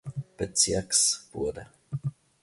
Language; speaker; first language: German; non-native, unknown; Finnish